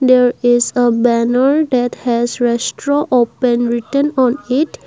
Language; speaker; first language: English; non-native, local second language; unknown